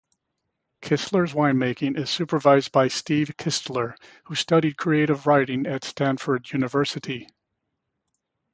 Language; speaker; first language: English; native; English